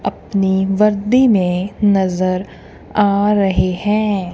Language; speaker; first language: Hindi; non-native, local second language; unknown